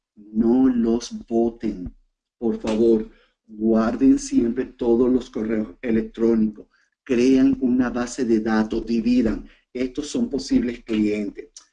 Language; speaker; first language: Spanish; native; Spanish